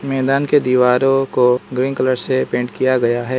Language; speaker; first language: Hindi; non-native, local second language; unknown